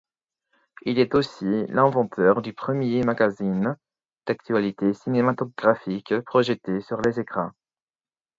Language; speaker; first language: French; non-native, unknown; English